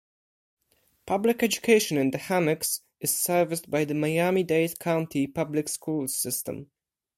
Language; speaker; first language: English; non-native, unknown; Polish